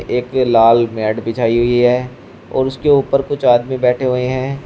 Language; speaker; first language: Hindi; native; Hindi